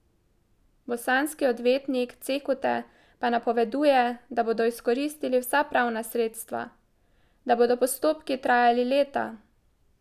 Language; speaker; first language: Slovenian; native; Slovenian